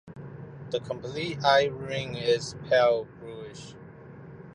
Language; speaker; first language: English; non-native, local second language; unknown